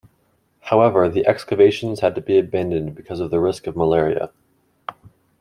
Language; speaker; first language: English; native; English